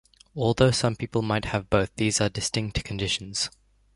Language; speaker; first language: English; native; English